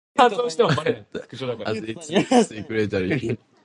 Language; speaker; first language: English; non-native, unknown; Japanese